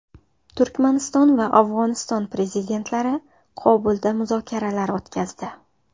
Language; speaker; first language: Uzbek; native; Uzbek